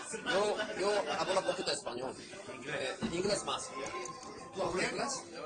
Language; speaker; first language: Spanish; non-native, learner; Korean